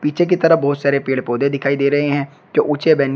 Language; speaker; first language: Hindi; native; Hindi